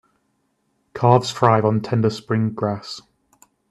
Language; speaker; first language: English; native; English